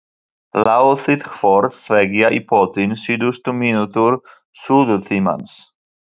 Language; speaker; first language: Icelandic; non-native, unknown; Polish